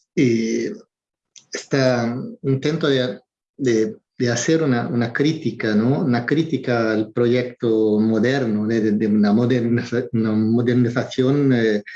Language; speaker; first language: Spanish; non-native, related language; Portuguese